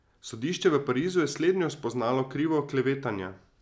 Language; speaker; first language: Slovenian; native; Slovenian